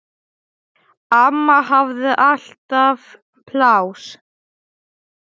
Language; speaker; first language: Icelandic; non-native, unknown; Polish